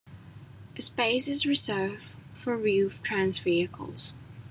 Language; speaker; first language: English; non-native, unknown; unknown